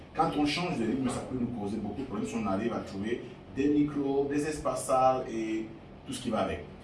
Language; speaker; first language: French; non-native, local second language; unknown